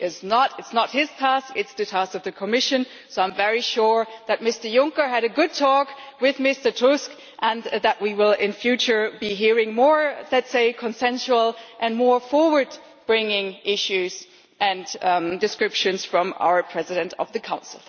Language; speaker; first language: English; non-native, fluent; German